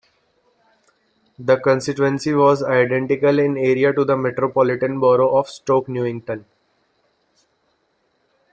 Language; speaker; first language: English; non-native, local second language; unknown